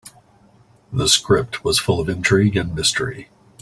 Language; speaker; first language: English; native; English